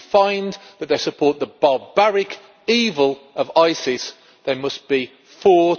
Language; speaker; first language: English; native; English